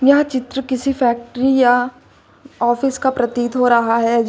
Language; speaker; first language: Hindi; native; Hindi